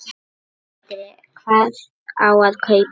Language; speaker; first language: Icelandic; non-native, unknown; Lithuanian